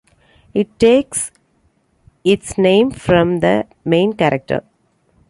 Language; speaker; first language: English; non-native, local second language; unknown